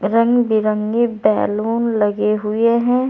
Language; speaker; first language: Hindi; native; Hindi